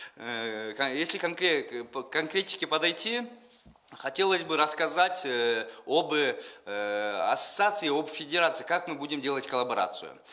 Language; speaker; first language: Russian; non-native, local second language; Kyrgyz